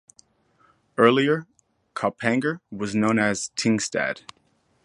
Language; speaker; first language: English; native; English